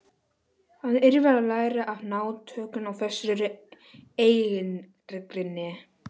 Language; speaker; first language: Icelandic; non-native, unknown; Polish